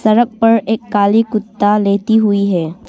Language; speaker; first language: Hindi; non-native, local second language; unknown